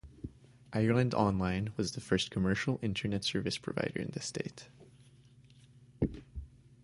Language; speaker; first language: English; native; English